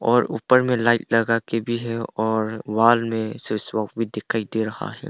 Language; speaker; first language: Hindi; non-native, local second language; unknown